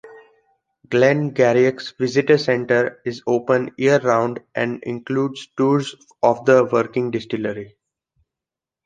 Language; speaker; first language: English; non-native, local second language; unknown